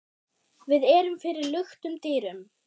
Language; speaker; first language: Icelandic; non-native, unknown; German